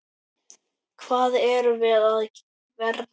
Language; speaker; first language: Icelandic; native; Icelandic